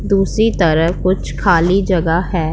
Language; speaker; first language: Hindi; non-native, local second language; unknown